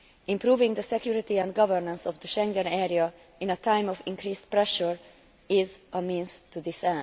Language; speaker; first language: English; non-native, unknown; Hungarian